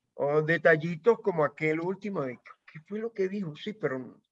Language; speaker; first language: Spanish; native; Spanish